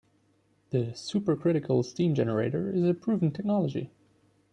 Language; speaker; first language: English; non-native, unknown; German